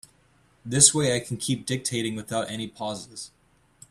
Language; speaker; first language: English; native; English